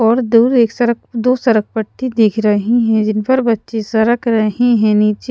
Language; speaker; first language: Hindi; non-native, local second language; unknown